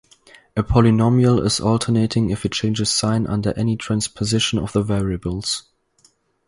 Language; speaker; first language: English; non-native, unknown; German